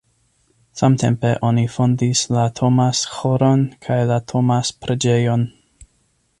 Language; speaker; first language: Esperanto; non-native, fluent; English